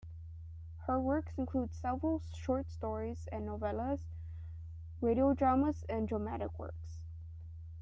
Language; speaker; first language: English; native; English